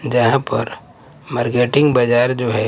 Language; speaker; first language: Hindi; non-native, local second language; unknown